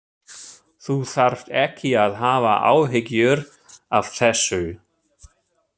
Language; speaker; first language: Icelandic; non-native, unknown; German